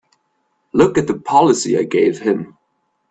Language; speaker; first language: English; non-native, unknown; German